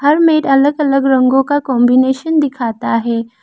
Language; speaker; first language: Hindi; non-native, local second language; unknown